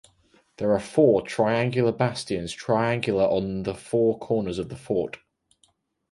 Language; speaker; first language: English; native; English